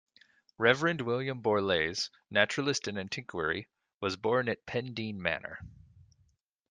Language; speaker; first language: English; native; English